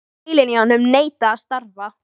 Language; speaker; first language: Icelandic; native; Icelandic